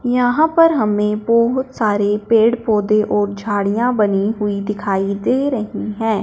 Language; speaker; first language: Hindi; non-native, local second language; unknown